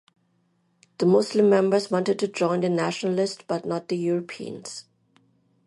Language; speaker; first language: English; non-native, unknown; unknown